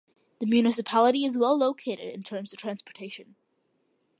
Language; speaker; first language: English; early bilingual, other home language; Malayalam